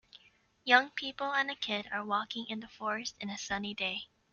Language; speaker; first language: English; native; English